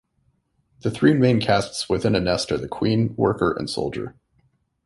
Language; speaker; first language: English; native; English